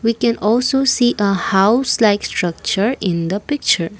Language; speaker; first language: English; non-native, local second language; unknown